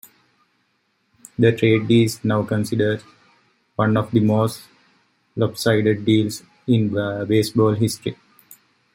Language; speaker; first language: English; native; English